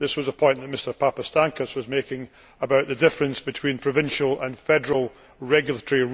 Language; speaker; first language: English; native; English